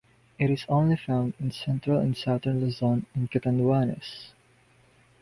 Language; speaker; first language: English; non-native, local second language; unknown